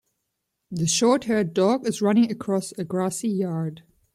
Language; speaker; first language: English; native; English